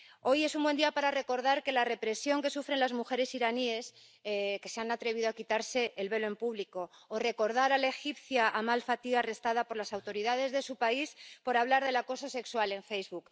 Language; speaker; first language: Spanish; native; Spanish